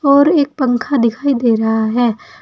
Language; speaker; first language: Hindi; native; Hindi